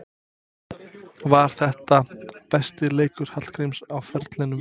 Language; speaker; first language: Icelandic; non-native, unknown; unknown